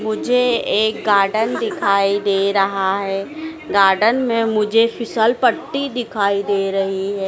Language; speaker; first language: Hindi; native; Hindi